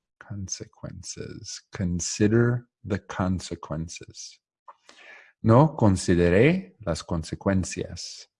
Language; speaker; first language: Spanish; non-native, learner; English